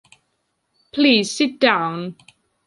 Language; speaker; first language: English; non-native, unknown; Georgian